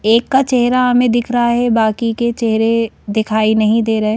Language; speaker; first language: Hindi; native; Hindi